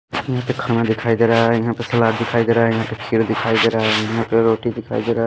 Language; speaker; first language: Hindi; non-native, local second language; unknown